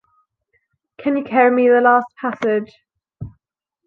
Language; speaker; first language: English; non-native, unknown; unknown